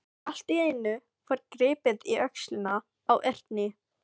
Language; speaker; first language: Icelandic; non-native, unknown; Filipino